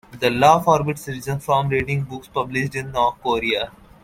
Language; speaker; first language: English; non-native, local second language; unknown